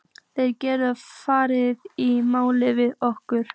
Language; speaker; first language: Icelandic; native; Icelandic